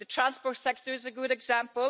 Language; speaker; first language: English; non-native, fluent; Italian